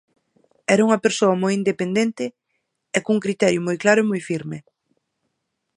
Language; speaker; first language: Galician; native; Galician